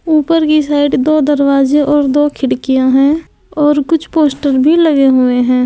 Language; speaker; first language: Hindi; native; Hindi